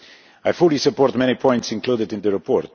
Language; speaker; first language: English; non-native, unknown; Polish